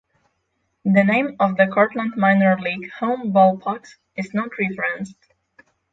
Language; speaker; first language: English; non-native, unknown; Polish